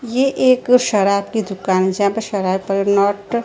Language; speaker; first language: Hindi; non-native, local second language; Gujarati